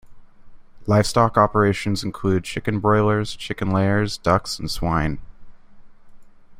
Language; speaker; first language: English; native; English